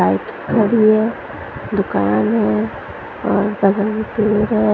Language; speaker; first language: Hindi; non-native, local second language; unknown